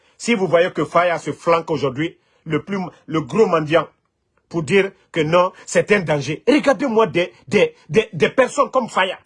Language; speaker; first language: French; non-native, local second language; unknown